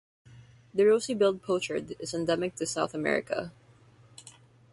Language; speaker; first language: English; non-native, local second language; Filipino